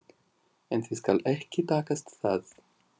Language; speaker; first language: Icelandic; non-native, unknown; Russian